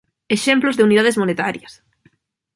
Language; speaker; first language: Galician; non-native, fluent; Spanish